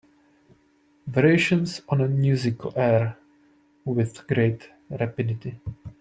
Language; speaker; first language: English; non-native, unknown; Czech